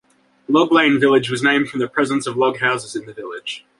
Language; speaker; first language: English; native; English